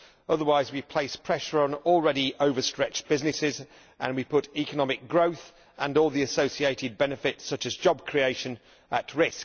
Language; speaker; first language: English; native; English